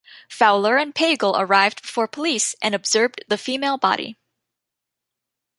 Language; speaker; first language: English; native; English